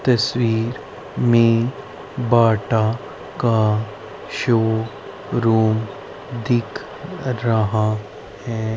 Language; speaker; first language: Hindi; native; Hindi